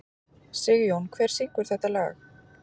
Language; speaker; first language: Icelandic; native; Icelandic